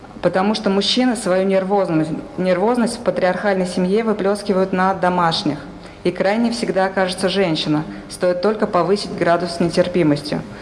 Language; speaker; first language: Russian; native; Russian